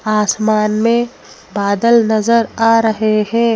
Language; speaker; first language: Hindi; native; Hindi